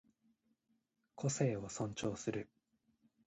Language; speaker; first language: Japanese; native; Japanese